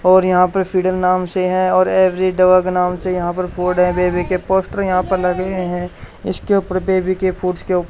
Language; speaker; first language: Hindi; native; Hindi